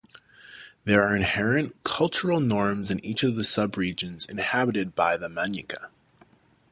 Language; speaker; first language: English; native; English